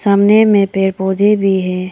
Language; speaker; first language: Hindi; non-native, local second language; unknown